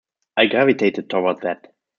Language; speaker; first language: English; non-native, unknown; German